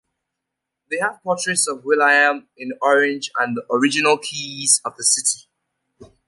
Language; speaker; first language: English; native; English